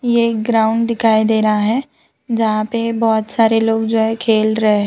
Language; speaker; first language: Hindi; non-native, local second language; Gujarati